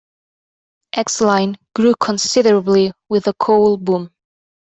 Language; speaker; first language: English; non-native, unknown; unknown